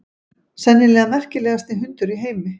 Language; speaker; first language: Icelandic; native; Icelandic